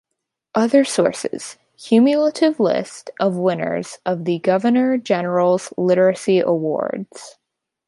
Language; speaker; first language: English; native; English